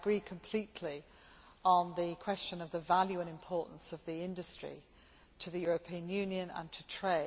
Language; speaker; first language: English; native; English